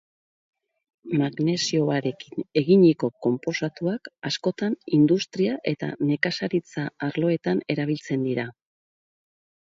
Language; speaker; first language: Basque; native; Basque